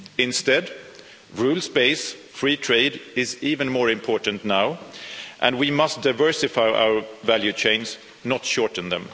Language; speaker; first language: English; non-native, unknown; Swedish